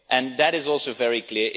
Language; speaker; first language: English; non-native, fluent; Dutch